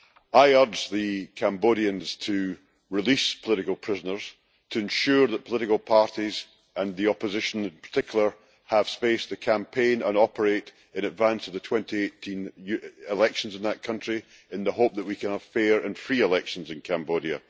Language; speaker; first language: English; native; English